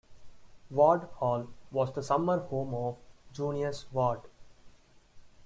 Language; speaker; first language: English; non-native, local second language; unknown